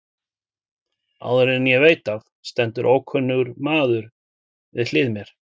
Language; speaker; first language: Icelandic; native; Icelandic